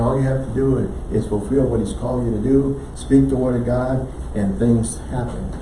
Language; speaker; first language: English; native; English